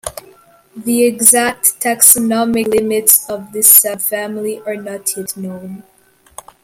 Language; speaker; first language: English; non-native, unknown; French